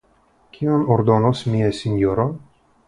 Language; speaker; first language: Esperanto; non-native, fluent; Russian